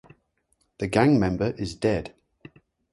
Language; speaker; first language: English; native; English